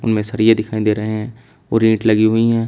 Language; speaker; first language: Hindi; native; Hindi